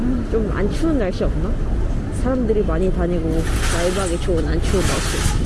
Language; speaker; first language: Korean; native; Korean